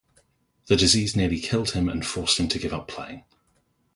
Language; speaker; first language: English; native; English